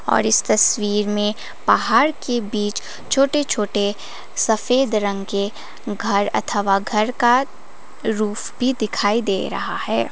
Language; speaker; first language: Hindi; non-native, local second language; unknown